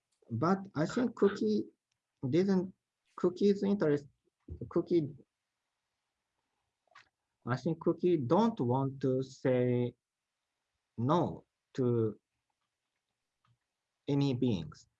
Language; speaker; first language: English; non-native, learner; Japanese